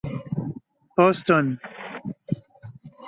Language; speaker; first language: English; native; English